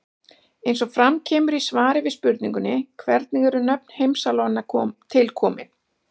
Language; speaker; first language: Icelandic; native; Icelandic